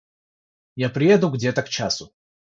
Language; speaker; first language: Russian; non-native, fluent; Georgian